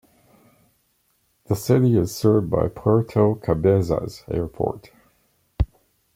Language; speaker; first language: English; native; English